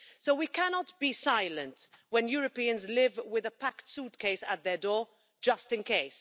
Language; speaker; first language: English; non-native, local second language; Maltese